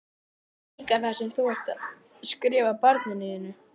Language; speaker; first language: Icelandic; native; Icelandic